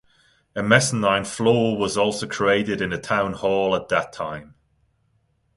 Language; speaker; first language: English; non-native, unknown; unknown